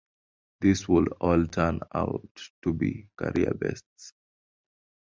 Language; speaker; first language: English; non-native, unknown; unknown